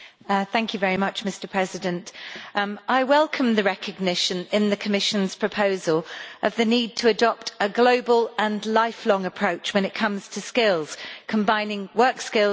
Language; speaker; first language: English; native; English